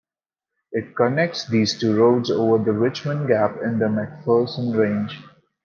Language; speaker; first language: English; non-native, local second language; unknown